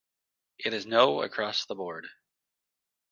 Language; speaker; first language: English; native; English